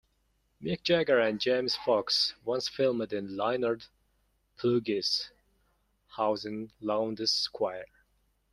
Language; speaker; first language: English; non-native, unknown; Mongolian